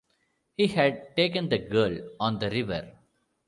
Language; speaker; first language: English; non-native, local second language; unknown